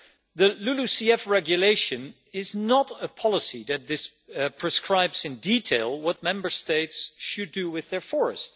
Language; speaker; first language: English; non-native, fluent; Dutch